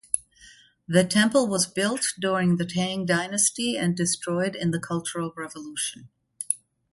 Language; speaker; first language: English; non-native, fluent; German